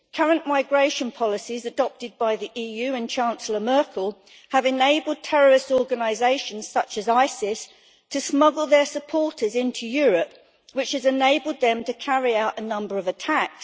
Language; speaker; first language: English; native; English